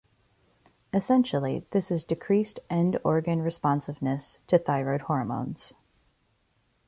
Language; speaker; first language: English; native; English